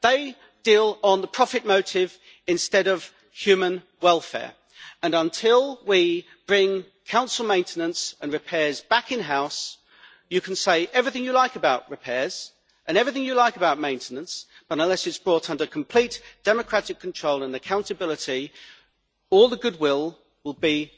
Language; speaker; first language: English; native; English